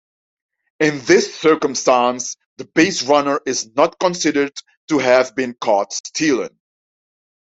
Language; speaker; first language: English; non-native, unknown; Dutch